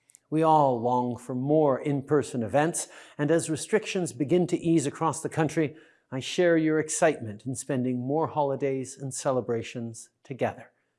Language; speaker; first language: English; native; English